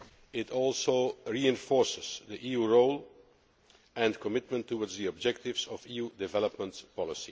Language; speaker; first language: English; non-native, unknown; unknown